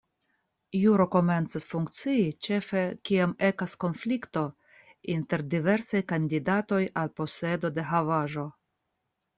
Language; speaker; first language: Esperanto; non-native, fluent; Russian